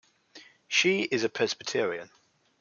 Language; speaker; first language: English; native; English